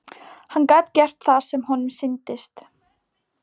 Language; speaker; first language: Icelandic; non-native, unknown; Polish